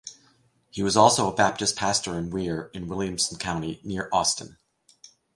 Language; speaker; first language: English; native; English